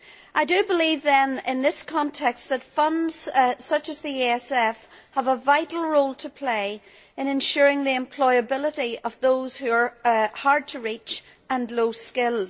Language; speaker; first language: English; native; English